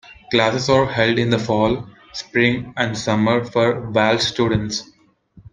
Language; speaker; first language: English; non-native, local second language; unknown